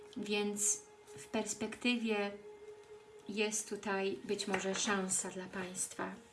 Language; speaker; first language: Polish; early bilingual, heritage; Polish